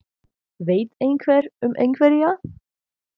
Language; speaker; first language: Icelandic; non-native, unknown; German